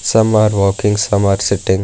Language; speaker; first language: English; non-native, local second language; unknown